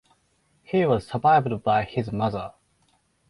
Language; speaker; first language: English; non-native, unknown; Japanese